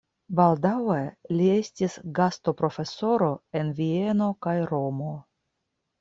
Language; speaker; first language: Esperanto; non-native, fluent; Russian